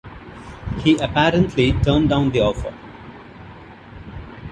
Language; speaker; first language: English; non-native, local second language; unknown